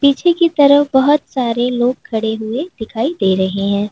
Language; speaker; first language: Hindi; native; Hindi